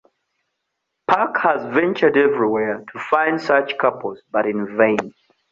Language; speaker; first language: English; non-native, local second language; Ganda